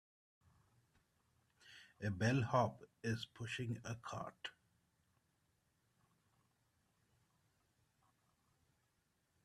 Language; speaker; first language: English; non-native, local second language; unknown